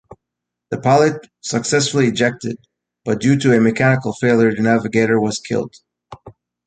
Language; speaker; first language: English; native; English